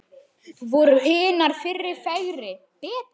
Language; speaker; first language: Icelandic; native; Icelandic